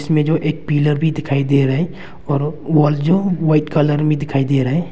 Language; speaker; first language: Hindi; non-native, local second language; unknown